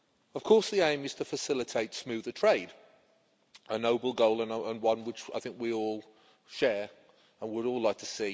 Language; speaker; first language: English; native; English